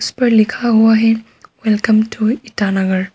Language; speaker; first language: Hindi; non-native, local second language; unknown